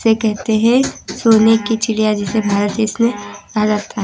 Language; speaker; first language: Hindi; native; Hindi